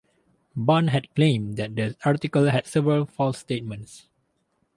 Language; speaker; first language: English; non-native, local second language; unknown